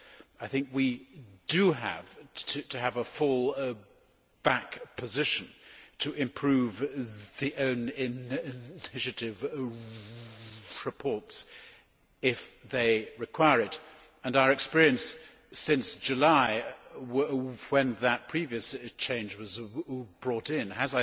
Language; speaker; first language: English; native; English